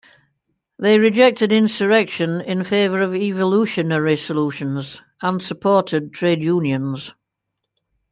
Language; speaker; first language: English; native; English